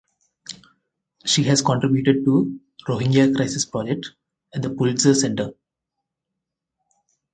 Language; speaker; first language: English; non-native, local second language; Telugu